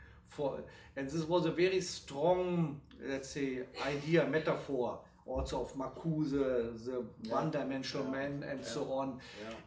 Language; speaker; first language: English; non-native, fluent; German